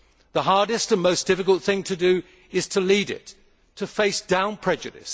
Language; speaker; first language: English; native; English